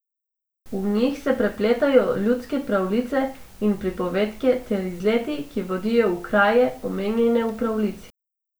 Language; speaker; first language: Slovenian; non-native, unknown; Macedonian